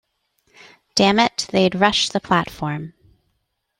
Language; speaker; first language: English; native; English